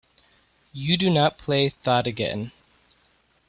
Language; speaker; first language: English; native; English